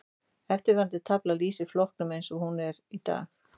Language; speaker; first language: Icelandic; native; Icelandic